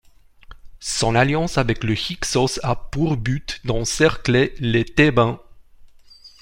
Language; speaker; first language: French; non-native, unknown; Romanian